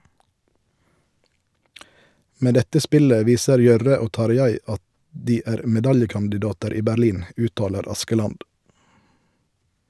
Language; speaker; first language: Norwegian; native; Norwegian